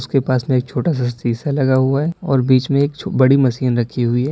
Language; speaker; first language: Hindi; native; Hindi